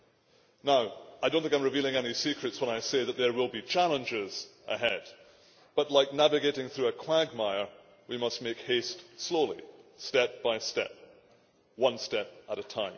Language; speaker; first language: English; native; English